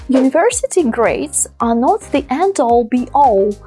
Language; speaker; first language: English; non-native, fluent; Russian